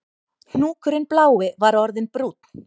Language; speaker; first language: Icelandic; native; Icelandic